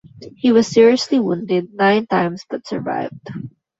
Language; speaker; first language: English; non-native, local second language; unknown